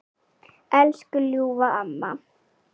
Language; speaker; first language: Icelandic; native; Icelandic